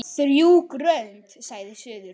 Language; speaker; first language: Icelandic; native; Icelandic